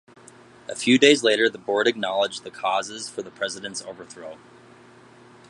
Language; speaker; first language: English; native; English